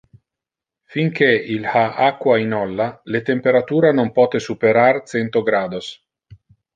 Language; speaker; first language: Interlingua; non-native, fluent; Italian